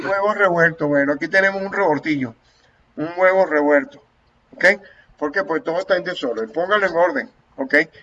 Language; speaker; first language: Spanish; native; Spanish